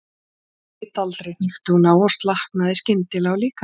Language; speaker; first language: Icelandic; native; Icelandic